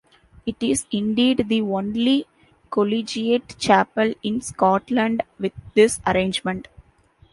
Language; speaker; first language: English; non-native, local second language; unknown